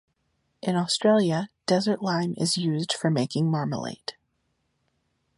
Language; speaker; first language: English; native; English